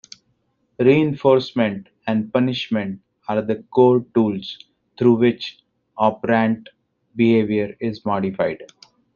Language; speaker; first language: English; non-native, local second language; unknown